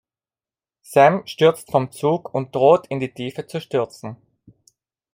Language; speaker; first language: German; non-native, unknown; Italian